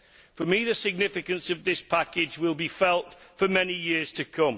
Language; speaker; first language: English; native; English